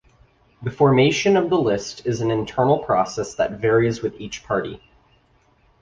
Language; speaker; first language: English; native; English